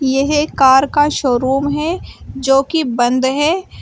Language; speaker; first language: Hindi; native; Hindi